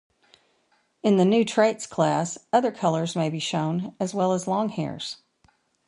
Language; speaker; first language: English; native; English